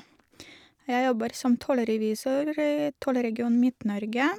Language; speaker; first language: Norwegian; non-native, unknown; Russian